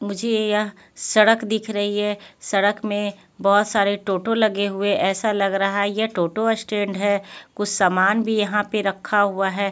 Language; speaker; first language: Hindi; non-native, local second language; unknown